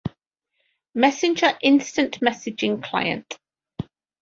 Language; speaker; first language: English; native; English